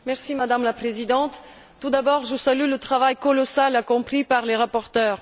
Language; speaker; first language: French; non-native, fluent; Bulgarian